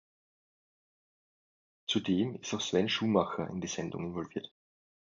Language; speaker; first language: German; native; German